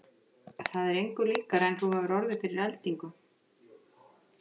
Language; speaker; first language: Icelandic; native; Icelandic